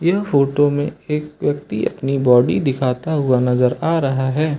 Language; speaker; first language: Hindi; native; Hindi